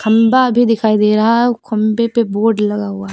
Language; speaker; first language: Hindi; native; Hindi